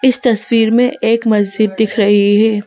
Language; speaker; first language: Hindi; native; Hindi